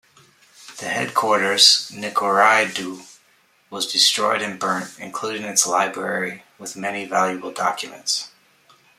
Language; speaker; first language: English; native; English